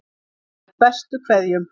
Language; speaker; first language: Icelandic; native; Icelandic